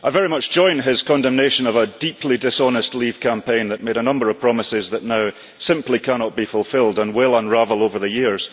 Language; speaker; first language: English; early bilingual, heritage; English